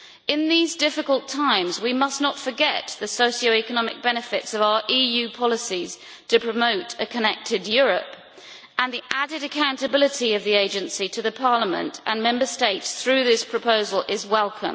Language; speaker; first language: English; native; English